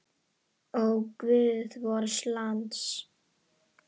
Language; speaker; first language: Icelandic; non-native, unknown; Indonesian